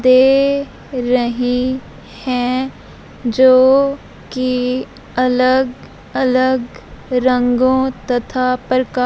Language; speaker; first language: Hindi; non-native, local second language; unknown